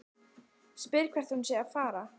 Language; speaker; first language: Icelandic; native; Icelandic